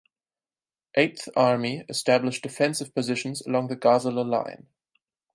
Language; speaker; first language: English; non-native, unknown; German